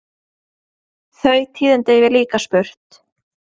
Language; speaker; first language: Icelandic; non-native, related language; Norwegian